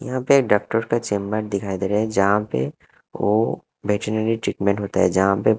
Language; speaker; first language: Hindi; non-native, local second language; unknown